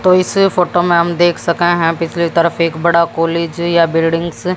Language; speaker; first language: Hindi; native; Hindi